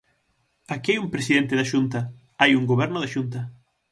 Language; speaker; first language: Galician; native; Galician